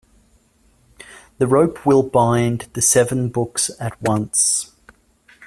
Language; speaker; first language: English; native; English